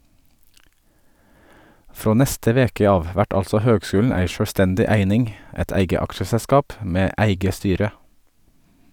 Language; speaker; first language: Norwegian; native; Norwegian